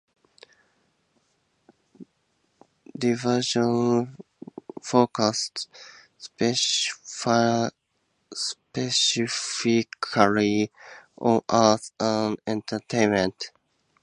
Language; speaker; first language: English; native; English